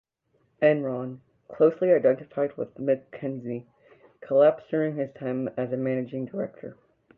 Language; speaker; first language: English; native; English